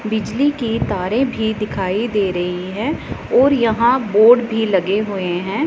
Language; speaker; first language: Hindi; non-native, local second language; Punjabi